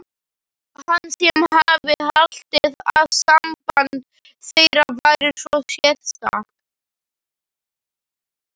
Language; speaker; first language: Icelandic; non-native, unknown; Slovak